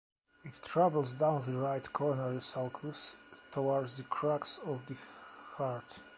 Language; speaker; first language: English; non-native, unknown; Polish